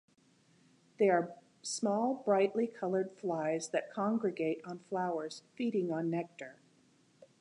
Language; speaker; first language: English; native; English